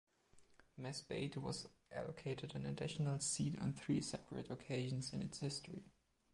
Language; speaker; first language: English; non-native, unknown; German